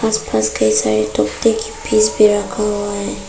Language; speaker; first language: Hindi; non-native, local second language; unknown